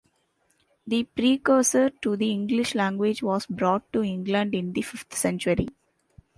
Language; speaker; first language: English; non-native, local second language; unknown